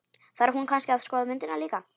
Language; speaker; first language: Icelandic; non-native, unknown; Polish